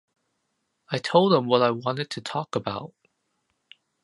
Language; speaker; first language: English; non-native, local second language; Cantonese